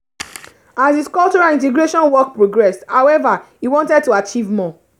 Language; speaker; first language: English; non-native, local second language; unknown